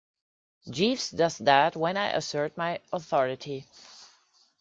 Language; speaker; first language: English; non-native, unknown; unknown